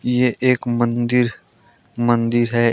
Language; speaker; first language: Hindi; native; Hindi